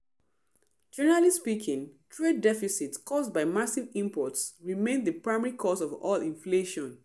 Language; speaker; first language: English; non-native, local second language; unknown